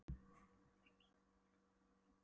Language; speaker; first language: Icelandic; non-native, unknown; Polish